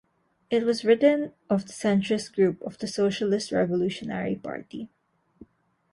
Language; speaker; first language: English; non-native, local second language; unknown